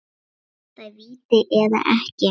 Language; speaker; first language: Icelandic; non-native, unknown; Lithuanian